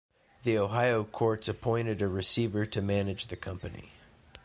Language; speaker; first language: English; native; English